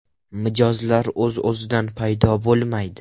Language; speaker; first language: Uzbek; non-native, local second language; Russian